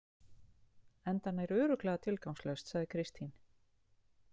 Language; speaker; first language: Icelandic; native; Icelandic